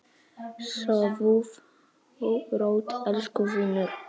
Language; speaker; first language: Icelandic; non-native, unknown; Polish